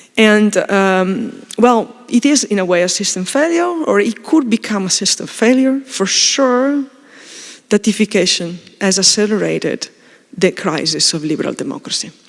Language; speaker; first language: English; non-native, fluent; Italian